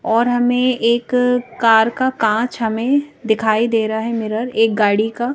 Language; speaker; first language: Hindi; native; Hindi